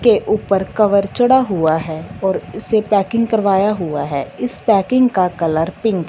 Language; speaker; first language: Hindi; non-native, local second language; Punjabi